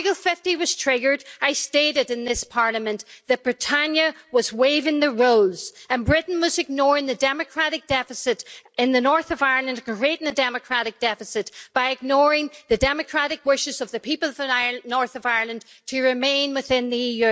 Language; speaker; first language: English; native; English